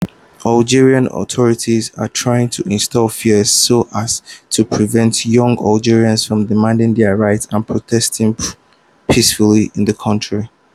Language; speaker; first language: English; non-native, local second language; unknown